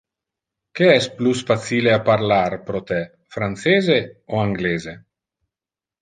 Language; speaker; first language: Interlingua; non-native, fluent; Italian